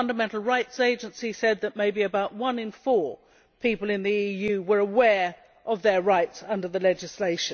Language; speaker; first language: English; native; English